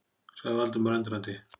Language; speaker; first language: Icelandic; native; Icelandic